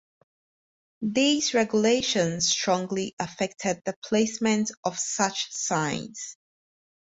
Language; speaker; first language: English; native; English